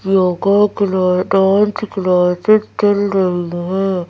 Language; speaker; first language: Hindi; native; Hindi